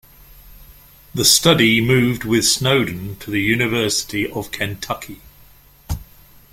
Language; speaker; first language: English; native; English